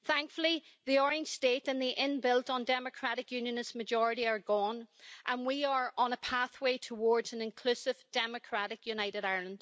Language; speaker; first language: English; native; English